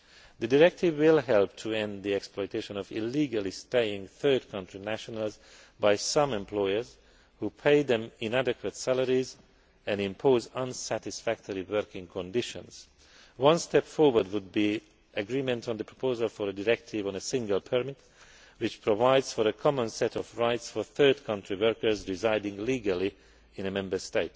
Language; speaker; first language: English; non-native, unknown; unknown